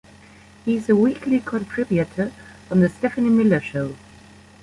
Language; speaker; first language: English; non-native, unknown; German